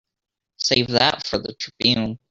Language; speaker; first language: English; native; English